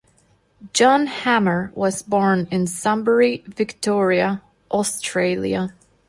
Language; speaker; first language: English; non-native, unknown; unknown